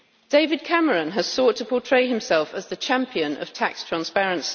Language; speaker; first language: English; native; English